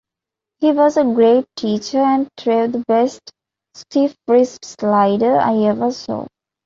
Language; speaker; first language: English; non-native, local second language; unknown